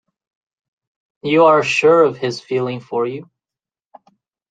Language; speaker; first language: English; native; English